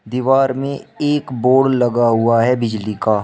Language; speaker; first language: Hindi; native; Hindi